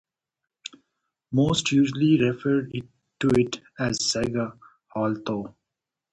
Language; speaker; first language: English; non-native, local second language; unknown